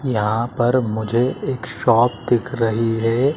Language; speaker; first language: Hindi; native; Hindi